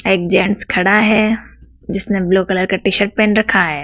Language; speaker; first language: Hindi; native; Hindi